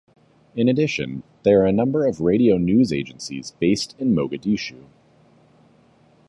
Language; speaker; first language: English; native; English